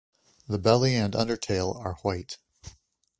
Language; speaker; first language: English; native; English